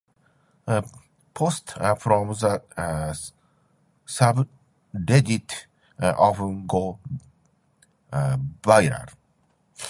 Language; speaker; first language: English; non-native, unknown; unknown